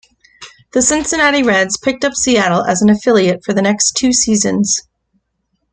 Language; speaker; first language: English; native; English